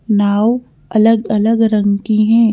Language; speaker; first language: Hindi; native; Hindi